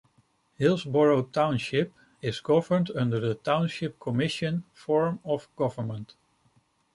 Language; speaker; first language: English; non-native, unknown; Dutch